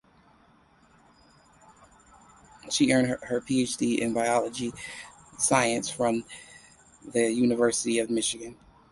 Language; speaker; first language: English; native; English